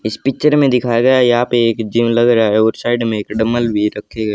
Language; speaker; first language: Hindi; native; Hindi